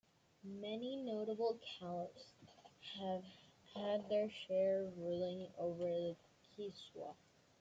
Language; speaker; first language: English; native; English